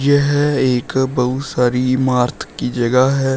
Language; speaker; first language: Hindi; native; Hindi